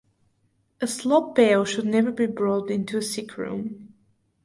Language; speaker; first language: English; non-native, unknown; Bulgarian